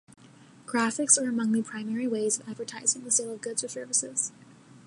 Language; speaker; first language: English; native; English